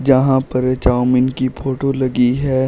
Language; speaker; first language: Hindi; native; Hindi